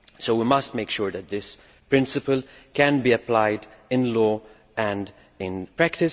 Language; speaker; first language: English; non-native, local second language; Maltese